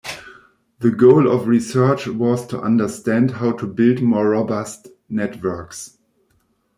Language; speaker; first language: English; non-native, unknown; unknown